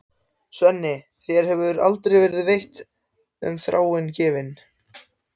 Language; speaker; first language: Icelandic; non-native, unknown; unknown